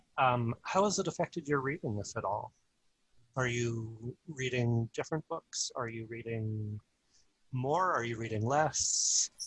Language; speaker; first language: English; native; English